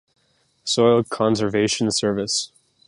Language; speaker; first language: English; native; English